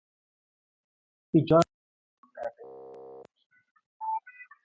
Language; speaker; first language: English; non-native, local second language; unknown